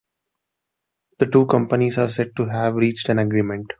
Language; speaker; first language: English; non-native, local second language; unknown